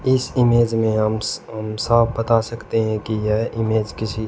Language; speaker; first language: Hindi; native; Hindi